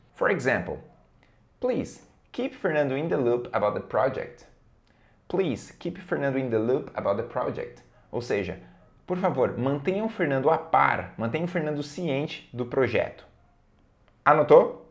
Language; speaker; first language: English; non-native, fluent; Portuguese